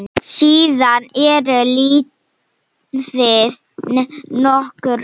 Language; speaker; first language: Icelandic; non-native, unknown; Slovenian